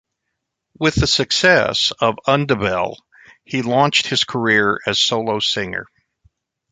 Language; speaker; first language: English; native; English